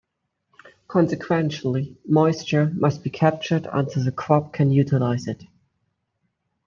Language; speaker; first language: English; native; English